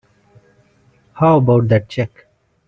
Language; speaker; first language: English; non-native, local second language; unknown